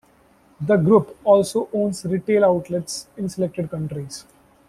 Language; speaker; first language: English; non-native, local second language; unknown